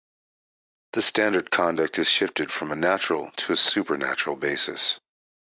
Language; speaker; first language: English; native; English